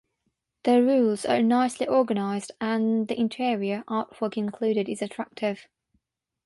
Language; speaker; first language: English; non-native, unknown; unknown